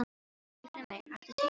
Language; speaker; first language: Icelandic; non-native, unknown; Filipino